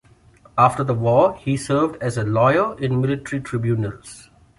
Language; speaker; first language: English; non-native, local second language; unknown